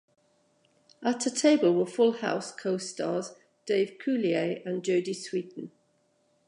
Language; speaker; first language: English; native; English